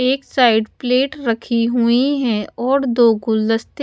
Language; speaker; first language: Hindi; native; Hindi